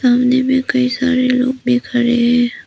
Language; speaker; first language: Hindi; non-native, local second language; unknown